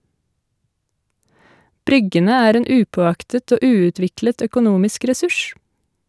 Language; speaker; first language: Norwegian; native; Norwegian